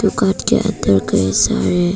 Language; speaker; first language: Hindi; non-native, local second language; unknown